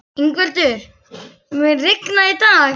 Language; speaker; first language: Icelandic; native; Icelandic